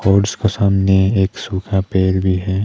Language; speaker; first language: Hindi; non-native, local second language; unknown